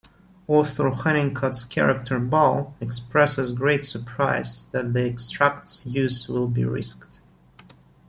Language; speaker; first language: English; non-native, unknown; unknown